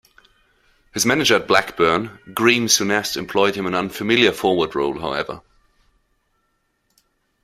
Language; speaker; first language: English; non-native, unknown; German